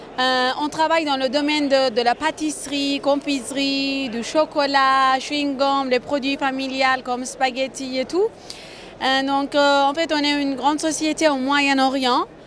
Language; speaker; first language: French; non-native, learner; Persian